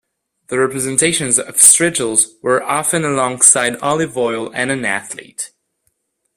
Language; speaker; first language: English; non-native, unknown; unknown